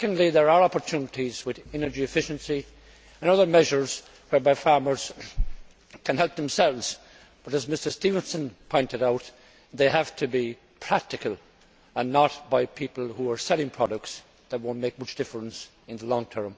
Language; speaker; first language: English; native; English